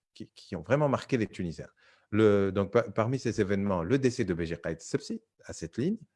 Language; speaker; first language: French; non-native, local second language; Arabic